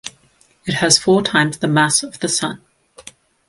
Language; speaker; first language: English; native; English